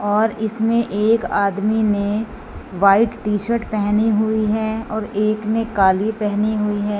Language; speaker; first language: Hindi; non-native, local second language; Punjabi